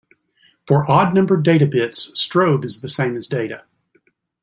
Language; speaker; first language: English; native; English